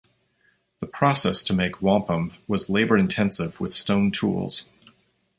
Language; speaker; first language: English; native; English